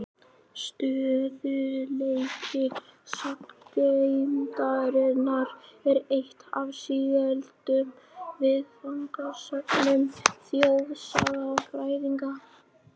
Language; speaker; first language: Icelandic; native; Icelandic